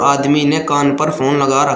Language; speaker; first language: Hindi; native; Hindi